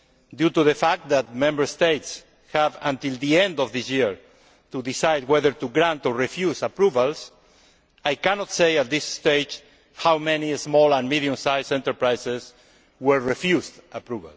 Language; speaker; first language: English; non-native, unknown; Spanish